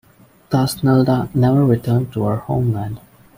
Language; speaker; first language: English; non-native, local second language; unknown